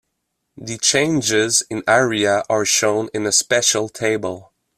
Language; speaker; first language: English; non-native, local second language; French